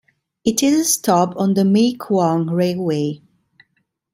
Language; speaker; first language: English; non-native, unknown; Italian